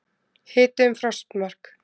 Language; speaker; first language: Icelandic; native; Icelandic